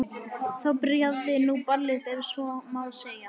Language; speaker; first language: Icelandic; native; Icelandic